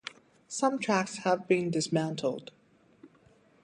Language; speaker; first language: English; native; English